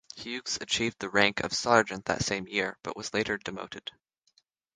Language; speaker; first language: English; native; English